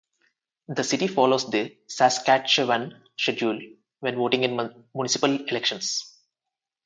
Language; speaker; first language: English; non-native, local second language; Telugu